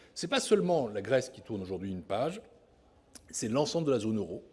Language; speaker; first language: French; native; French